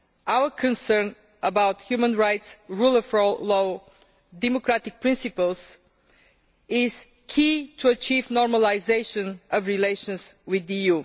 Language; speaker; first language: English; non-native, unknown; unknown